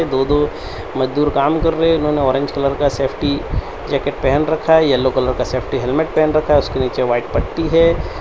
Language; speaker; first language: Hindi; non-native, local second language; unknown